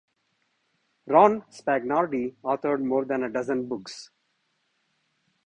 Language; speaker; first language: English; non-native, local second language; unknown